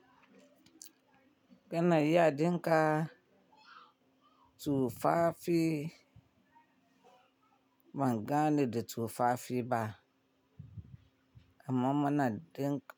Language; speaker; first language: Hausa; non-native, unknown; Yoruba